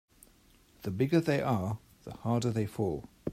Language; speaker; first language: English; native; English